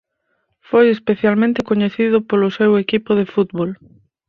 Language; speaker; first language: Galician; native; Galician